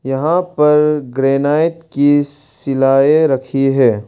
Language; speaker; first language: Hindi; non-native, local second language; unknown